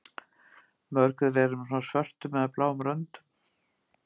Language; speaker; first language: Icelandic; native; Icelandic